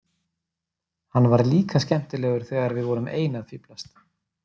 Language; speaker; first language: Icelandic; native; Icelandic